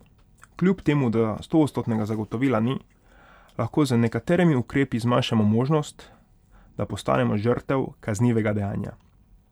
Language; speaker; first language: Slovenian; non-native, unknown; Hungarian